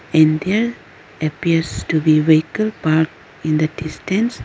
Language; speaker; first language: English; non-native, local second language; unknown